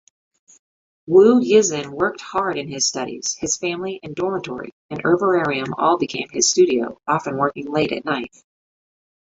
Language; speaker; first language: English; native; English